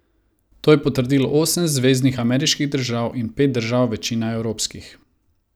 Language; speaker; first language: Slovenian; non-native, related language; Croatian